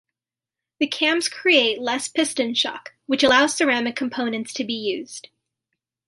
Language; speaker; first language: English; native; English